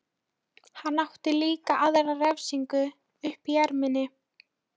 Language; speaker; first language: Icelandic; non-native, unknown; Polish